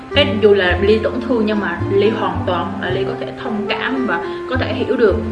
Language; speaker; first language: Vietnamese; native; Vietnamese